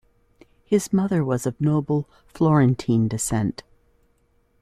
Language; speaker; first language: English; native; English